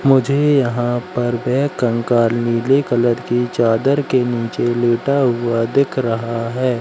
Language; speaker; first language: Hindi; native; Hindi